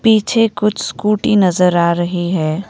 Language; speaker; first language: Hindi; non-native, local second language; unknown